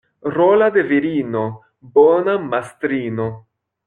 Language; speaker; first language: Esperanto; non-native, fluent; French